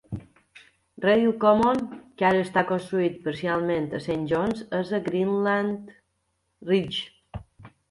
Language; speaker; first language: Catalan; native; Catalan